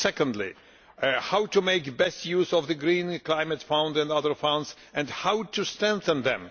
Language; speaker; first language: English; non-native, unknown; Polish